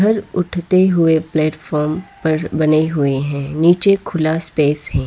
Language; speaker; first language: Hindi; non-native, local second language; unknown